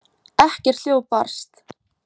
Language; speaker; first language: Icelandic; native; Icelandic